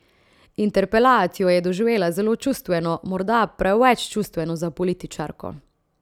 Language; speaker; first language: Slovenian; native; Slovenian